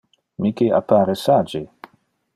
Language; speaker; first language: Interlingua; non-native, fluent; Dutch